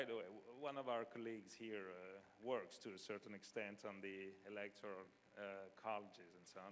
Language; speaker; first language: English; non-native, fluent; French